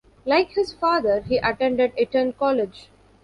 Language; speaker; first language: English; non-native, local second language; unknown